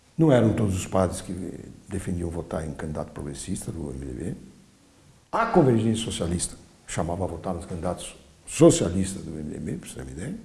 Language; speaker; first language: Portuguese; early bilingual, other home language; Polish